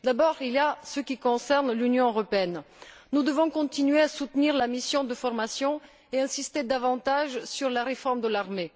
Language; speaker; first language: French; non-native, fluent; Bulgarian